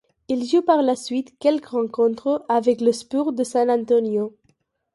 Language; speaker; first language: French; non-native, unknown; Catalan